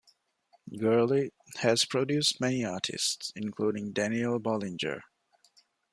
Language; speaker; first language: English; non-native, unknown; Divehi